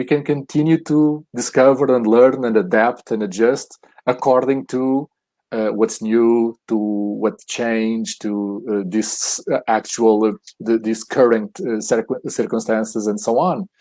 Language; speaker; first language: English; non-native, fluent; Portuguese